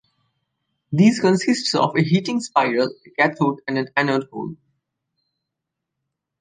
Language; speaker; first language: English; non-native, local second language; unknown